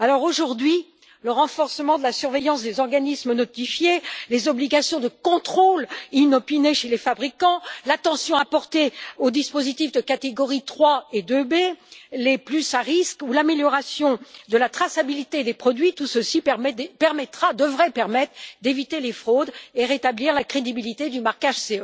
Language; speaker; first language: French; native; French